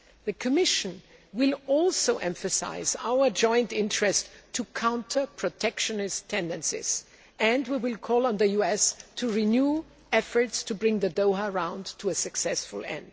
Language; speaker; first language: English; non-native, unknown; German